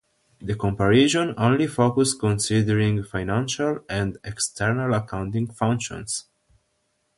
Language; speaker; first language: English; non-native, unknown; Italian